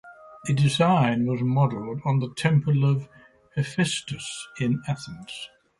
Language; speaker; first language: English; native; English